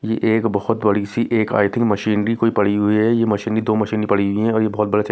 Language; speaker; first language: Hindi; non-native, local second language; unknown